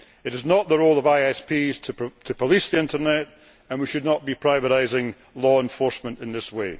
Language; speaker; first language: English; native; English